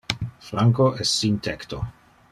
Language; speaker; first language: Interlingua; non-native, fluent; Dutch